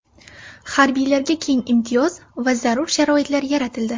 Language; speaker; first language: Uzbek; native; Uzbek